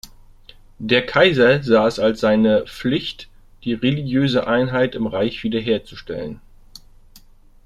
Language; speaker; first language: German; native; German